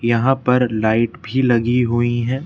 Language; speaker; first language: Hindi; native; Hindi